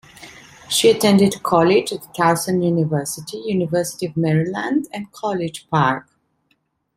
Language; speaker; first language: English; non-native, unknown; Italian